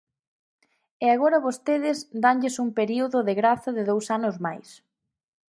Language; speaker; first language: Galician; native; Galician